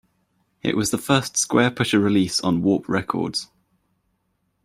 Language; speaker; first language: English; native; English